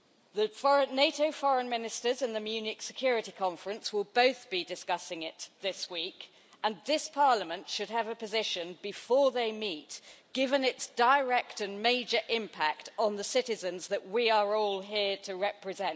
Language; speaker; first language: English; native; English